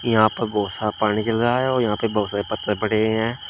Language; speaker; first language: Hindi; native; Hindi